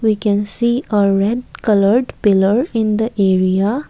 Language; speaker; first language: English; non-native, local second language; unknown